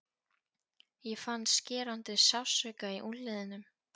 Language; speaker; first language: Icelandic; non-native, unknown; Polish